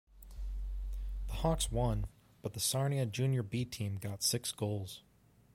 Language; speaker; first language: English; native; English